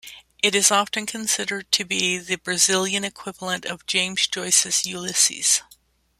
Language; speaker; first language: English; native; English